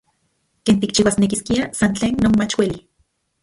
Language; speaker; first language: Central Puebla Nahuatl; non-native, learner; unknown